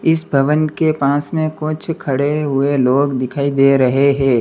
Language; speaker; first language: Hindi; native; Hindi